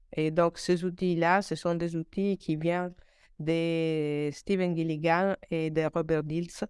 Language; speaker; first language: French; non-native, fluent; Italian